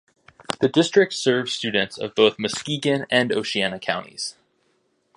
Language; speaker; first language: English; native; English